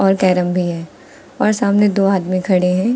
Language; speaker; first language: Hindi; native; Hindi